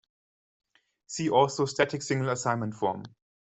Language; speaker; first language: English; non-native, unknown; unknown